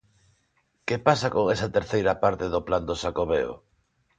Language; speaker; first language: Galician; non-native, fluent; Spanish